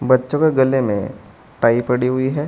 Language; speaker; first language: Hindi; native; Hindi